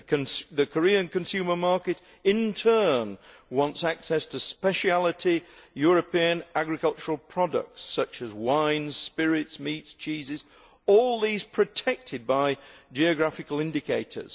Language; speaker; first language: English; native; English